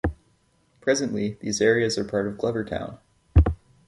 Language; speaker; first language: English; native; English